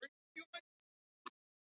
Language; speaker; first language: Icelandic; non-native, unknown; English